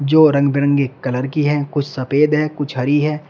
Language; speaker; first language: Hindi; native; Hindi